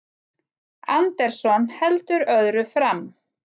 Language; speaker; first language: Icelandic; native; Icelandic